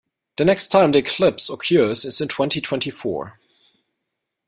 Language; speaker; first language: English; non-native, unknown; German